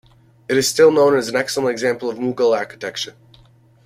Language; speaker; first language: English; native; English